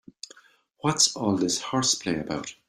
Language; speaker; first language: English; native; English